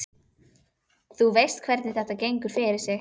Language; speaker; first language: Icelandic; native; Icelandic